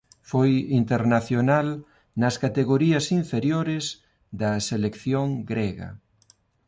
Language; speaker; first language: Galician; non-native, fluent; Spanish